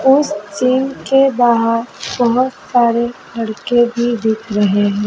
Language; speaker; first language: Hindi; native; Hindi